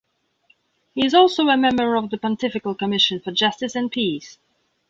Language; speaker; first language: English; non-native, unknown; Belarusian